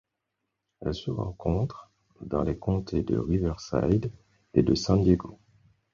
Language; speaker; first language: French; non-native, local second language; Haitian Creole